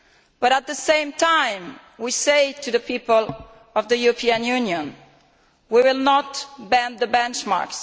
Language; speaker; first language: English; non-native, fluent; Italian